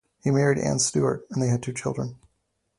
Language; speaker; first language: English; native; English